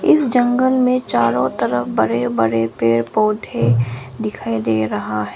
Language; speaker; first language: Hindi; non-native, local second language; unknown